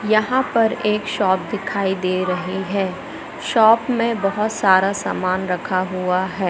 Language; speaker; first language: Hindi; native; Hindi